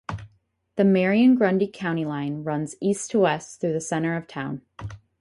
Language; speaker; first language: English; native; English